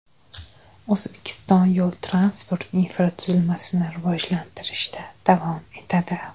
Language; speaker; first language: Uzbek; native; Uzbek